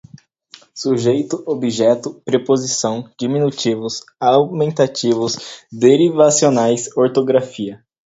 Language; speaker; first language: Portuguese; native; Portuguese